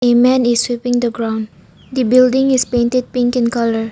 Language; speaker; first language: English; non-native, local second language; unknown